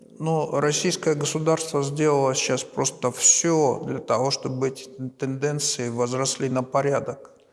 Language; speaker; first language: Russian; native; Russian